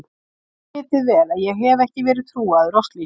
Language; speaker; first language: Icelandic; native; Icelandic